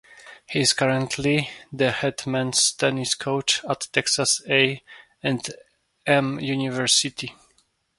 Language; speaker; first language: English; non-native, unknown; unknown